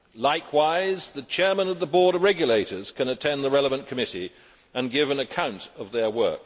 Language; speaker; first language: English; native; English